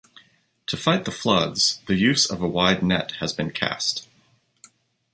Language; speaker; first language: English; native; English